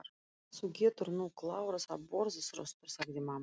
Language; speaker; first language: Icelandic; non-native, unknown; Russian